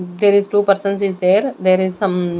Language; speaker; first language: English; non-native, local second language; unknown